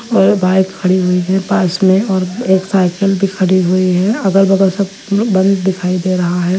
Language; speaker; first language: Hindi; non-native, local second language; Punjabi